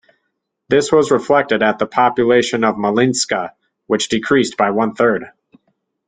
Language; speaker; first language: English; native; English